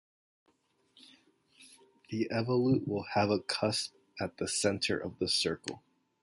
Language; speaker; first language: English; native; English